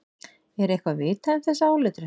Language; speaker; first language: Icelandic; native; Icelandic